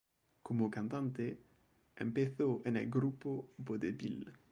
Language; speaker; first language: Spanish; non-native, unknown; French